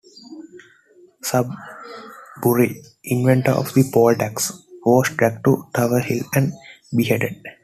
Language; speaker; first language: English; non-native, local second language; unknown